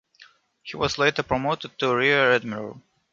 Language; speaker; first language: English; non-native, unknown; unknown